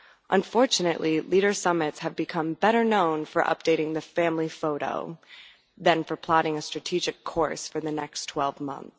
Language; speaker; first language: English; non-native, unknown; Dutch